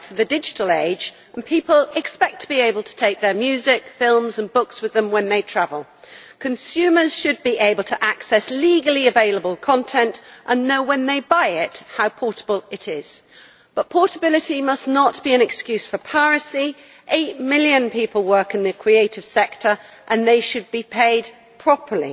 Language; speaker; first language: English; native; English